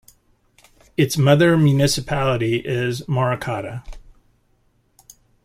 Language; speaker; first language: English; native; English